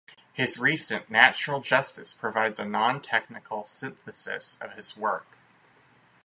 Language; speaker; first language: English; native; English